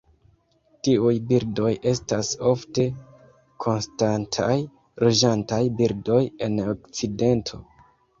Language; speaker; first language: Esperanto; non-native, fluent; Kinyarwanda